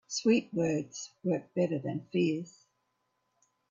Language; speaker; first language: English; native; English